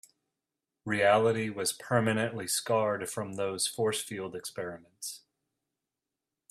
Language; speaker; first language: English; native; English